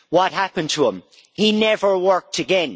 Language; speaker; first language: English; native; English